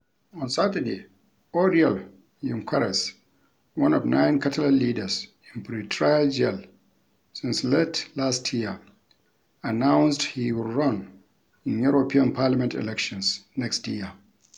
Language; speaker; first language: English; non-native, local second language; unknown